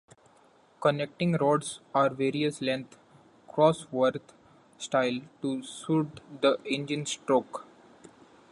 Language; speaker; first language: English; non-native, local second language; Marathi